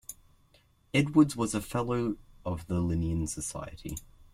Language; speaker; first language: English; native; English